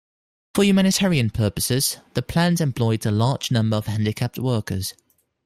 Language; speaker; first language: English; non-native, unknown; Dutch